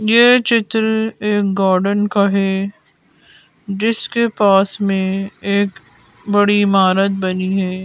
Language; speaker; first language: Hindi; native; Hindi